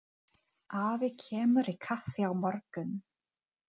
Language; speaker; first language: Icelandic; non-native, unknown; Czech